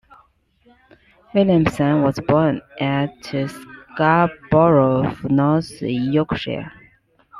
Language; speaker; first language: English; non-native, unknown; Chinese